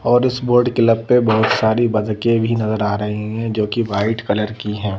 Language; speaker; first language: Hindi; native; Hindi